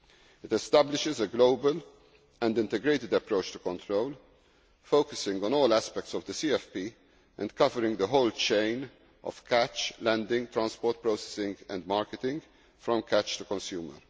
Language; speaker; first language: English; non-native, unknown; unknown